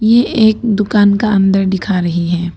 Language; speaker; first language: Hindi; non-native, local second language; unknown